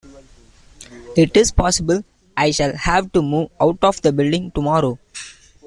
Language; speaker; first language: English; non-native, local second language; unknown